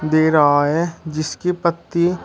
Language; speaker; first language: Hindi; native; Hindi